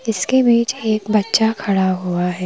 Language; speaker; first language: Hindi; native; Hindi